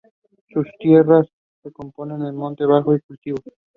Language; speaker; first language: English; non-native, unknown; Spanish